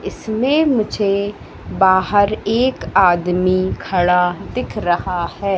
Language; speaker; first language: Hindi; native; Hindi